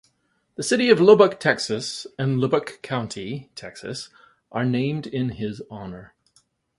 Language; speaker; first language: English; native; English